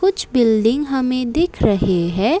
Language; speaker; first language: Hindi; non-native, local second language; Assamese